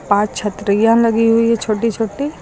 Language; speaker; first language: Hindi; native; Hindi